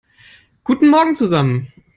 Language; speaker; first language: English; non-native, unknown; German